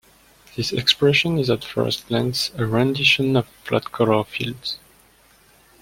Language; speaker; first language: English; non-native, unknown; French